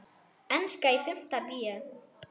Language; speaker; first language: Icelandic; non-native, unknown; German